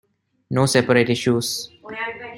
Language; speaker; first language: English; non-native, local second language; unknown